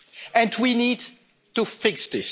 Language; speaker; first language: English; non-native, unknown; French